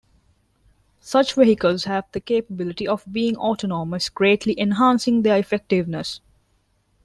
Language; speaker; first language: English; non-native, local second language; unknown